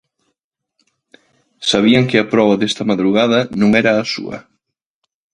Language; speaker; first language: Galician; native; Galician